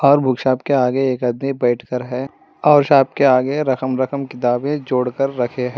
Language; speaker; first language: Hindi; non-native, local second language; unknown